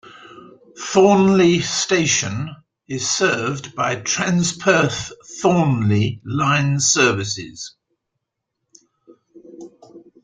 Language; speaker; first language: English; native; English